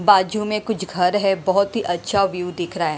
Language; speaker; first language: Hindi; non-native, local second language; Punjabi